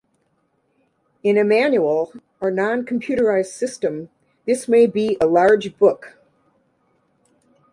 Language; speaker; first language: English; native; English